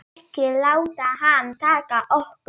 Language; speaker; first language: Icelandic; non-native, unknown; Polish